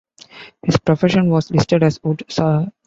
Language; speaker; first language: English; non-native, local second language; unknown